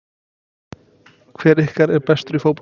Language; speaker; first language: Icelandic; non-native, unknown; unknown